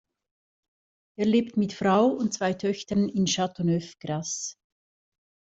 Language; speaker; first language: German; native; German